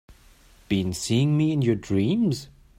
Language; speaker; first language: English; non-native, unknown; German